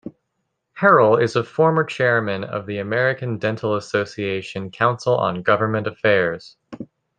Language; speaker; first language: English; native; English